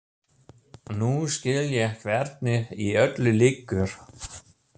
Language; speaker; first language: Icelandic; non-native, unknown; German